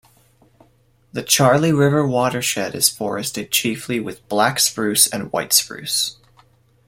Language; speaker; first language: English; native; English